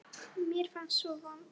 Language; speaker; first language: Icelandic; non-native, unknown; Polish